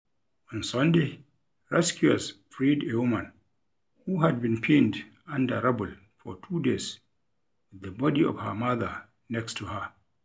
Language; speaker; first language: English; non-native, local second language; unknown